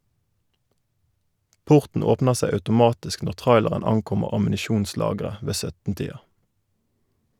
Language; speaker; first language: Norwegian; native; Norwegian